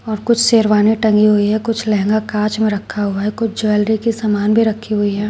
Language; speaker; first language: Hindi; native; Hindi